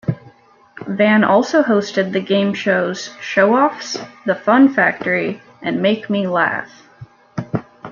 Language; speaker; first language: English; native; English